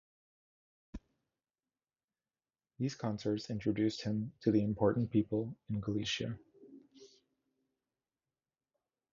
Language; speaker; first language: English; native; English